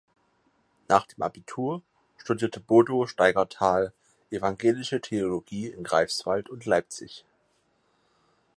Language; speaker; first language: German; native; German